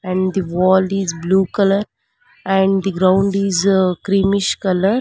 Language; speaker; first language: English; non-native, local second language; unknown